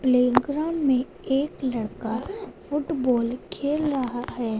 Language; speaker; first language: Hindi; non-native, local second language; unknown